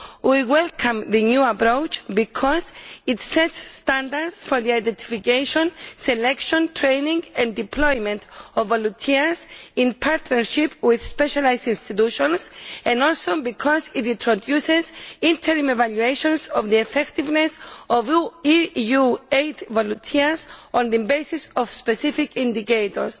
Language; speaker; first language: English; non-native, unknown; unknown